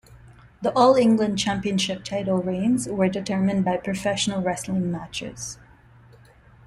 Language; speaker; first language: English; non-native, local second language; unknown